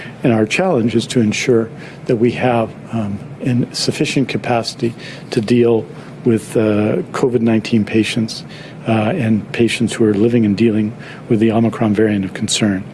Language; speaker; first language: English; native; English